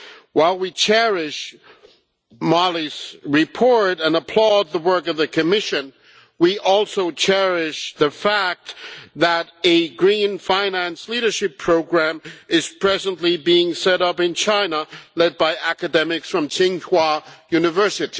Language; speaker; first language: English; non-native, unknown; German